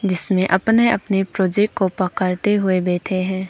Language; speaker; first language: Hindi; non-native, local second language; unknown